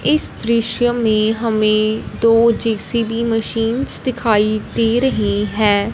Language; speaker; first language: Hindi; non-native, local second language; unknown